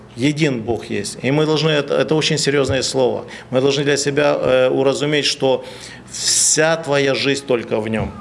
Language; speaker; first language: Russian; non-native, local second language; Ukrainian